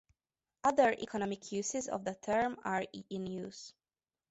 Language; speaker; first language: English; non-native, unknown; Hungarian